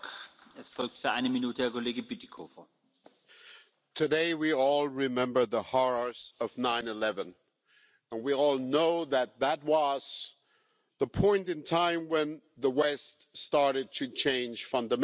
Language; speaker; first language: English; non-native, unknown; German